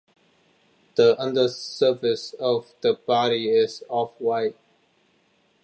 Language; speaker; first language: English; non-native, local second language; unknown